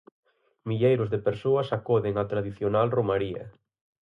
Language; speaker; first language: Galician; native; Galician